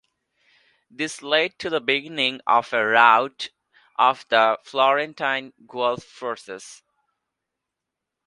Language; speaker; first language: English; non-native, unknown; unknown